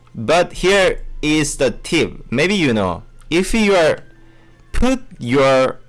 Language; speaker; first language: English; non-native, learner; Korean